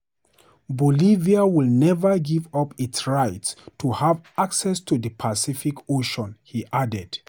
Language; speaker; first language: English; non-native, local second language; Hausa